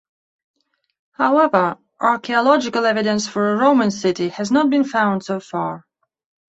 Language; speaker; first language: English; non-native, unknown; Belarusian